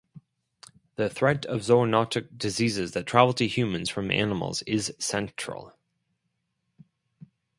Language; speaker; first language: English; non-native, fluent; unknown